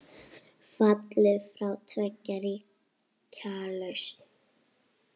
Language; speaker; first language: Icelandic; native; Icelandic